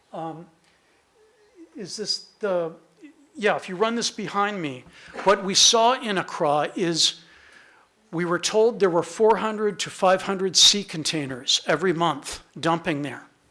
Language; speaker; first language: English; native; English